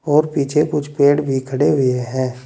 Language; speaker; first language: Hindi; native; Hindi